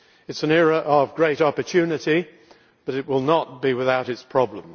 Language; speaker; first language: English; native; English